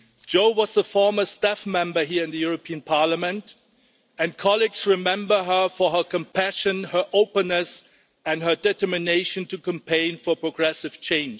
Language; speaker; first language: English; non-native, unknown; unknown